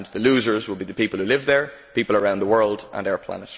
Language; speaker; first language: English; native; English